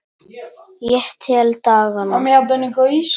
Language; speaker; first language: Icelandic; non-native, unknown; Polish